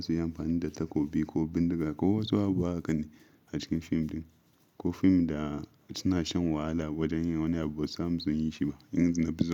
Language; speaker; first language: Hausa; non-native, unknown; Yoruba